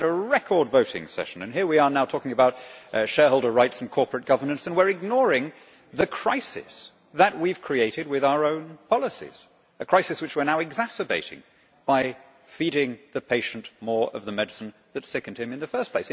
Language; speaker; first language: English; native; English